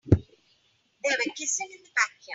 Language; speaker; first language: English; non-native, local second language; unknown